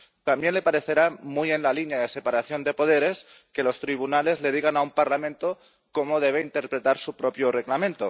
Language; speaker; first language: Spanish; non-native, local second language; Catalan